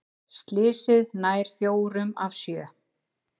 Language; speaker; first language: Icelandic; native; Icelandic